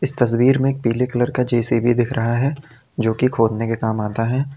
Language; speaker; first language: Hindi; native; Hindi